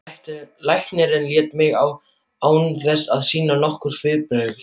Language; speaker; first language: Icelandic; non-native, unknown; German